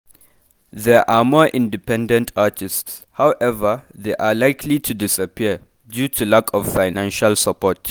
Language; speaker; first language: English; non-native, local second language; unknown